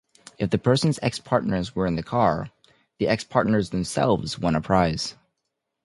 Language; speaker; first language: English; native; English